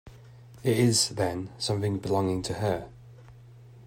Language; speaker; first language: English; native; English